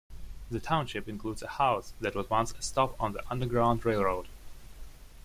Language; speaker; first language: English; non-native, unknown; Russian